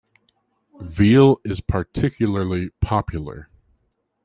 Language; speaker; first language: English; native; English